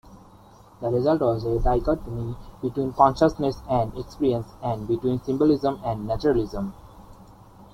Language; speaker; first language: English; non-native, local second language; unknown